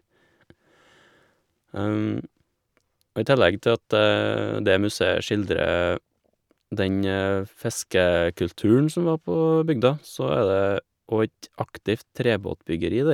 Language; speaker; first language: Norwegian; native; Norwegian